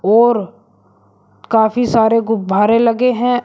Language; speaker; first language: Hindi; native; Hindi